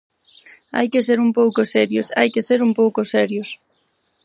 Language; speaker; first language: Galician; non-native, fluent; Spanish